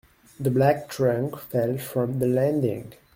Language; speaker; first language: English; non-native, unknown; French